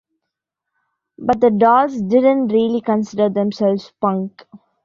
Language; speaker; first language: English; non-native, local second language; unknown